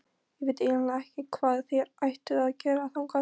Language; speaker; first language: Icelandic; non-native, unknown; Polish